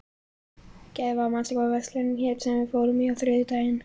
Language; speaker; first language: Icelandic; native; Icelandic